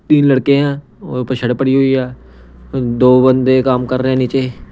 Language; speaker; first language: Hindi; non-native, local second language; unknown